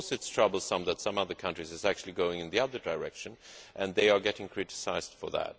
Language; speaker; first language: English; non-native, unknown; Swedish